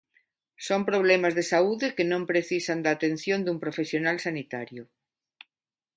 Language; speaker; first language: Galician; non-native, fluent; Spanish